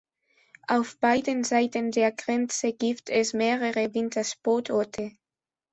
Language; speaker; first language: German; non-native, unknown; Spanish